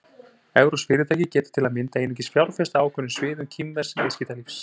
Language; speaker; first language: Icelandic; native; Icelandic